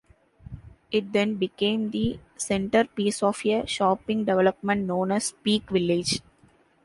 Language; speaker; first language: English; non-native, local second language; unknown